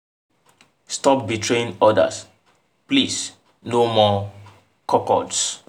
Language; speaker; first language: English; non-native, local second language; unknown